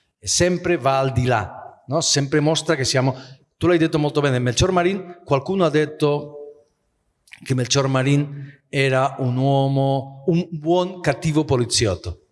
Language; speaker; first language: Italian; non-native, fluent; Spanish